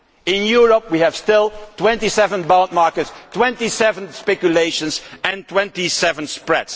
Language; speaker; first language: English; non-native, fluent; Dutch